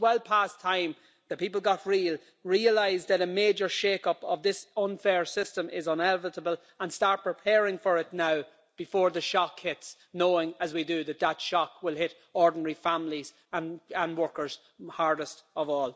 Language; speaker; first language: English; native; English